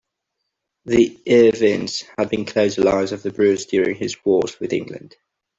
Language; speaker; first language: English; non-native, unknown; Catalan